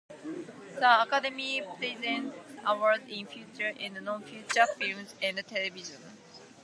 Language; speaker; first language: English; non-native, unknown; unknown